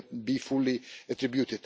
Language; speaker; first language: English; non-native, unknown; Russian